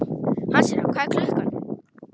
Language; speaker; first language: Icelandic; non-native, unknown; Polish